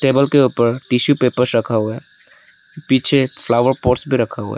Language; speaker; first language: Hindi; non-native, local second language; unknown